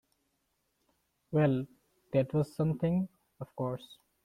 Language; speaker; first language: English; non-native, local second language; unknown